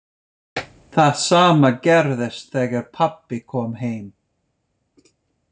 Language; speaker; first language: Icelandic; non-native, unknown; English